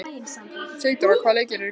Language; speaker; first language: Icelandic; native; Icelandic